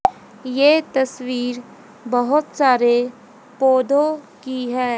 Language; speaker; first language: Hindi; native; Hindi